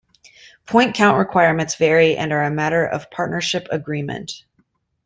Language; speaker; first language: English; native; English